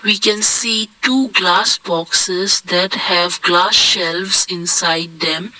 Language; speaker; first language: English; non-native, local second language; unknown